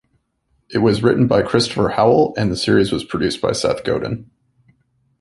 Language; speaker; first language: English; native; English